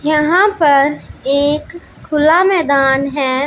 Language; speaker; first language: Hindi; non-native, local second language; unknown